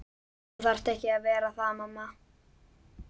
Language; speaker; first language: Icelandic; native; Icelandic